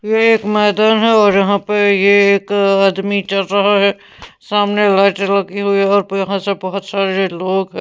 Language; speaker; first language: Hindi; non-native, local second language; Punjabi